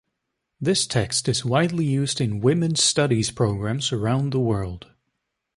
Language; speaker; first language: English; native; English